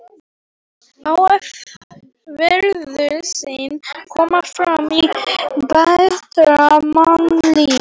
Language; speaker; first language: Icelandic; non-native, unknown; Polish